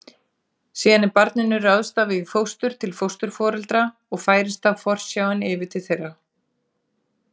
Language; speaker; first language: Icelandic; native; Icelandic